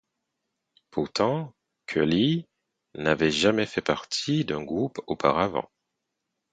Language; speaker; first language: French; non-native, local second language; Haitian Creole